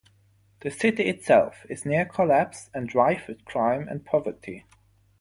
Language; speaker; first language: English; non-native, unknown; German